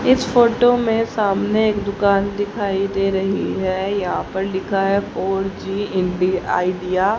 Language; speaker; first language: Hindi; native; Hindi